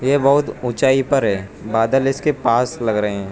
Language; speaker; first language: Hindi; non-native, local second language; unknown